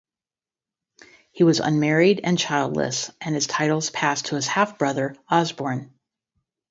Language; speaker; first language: English; native; English